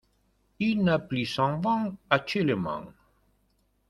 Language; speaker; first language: French; non-native, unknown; Spanish